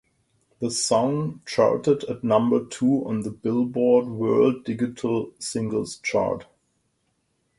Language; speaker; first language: English; non-native, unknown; German